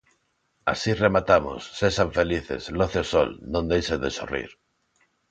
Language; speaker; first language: Galician; non-native, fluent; Spanish